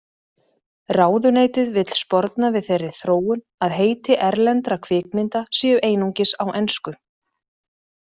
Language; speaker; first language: Icelandic; native; Icelandic